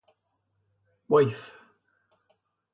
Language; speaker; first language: English; native; English